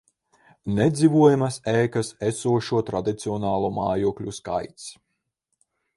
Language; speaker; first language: Latvian; non-native, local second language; Russian